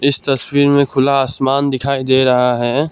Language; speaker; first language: Hindi; non-native, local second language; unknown